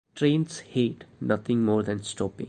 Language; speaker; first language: English; non-native, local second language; Malayalam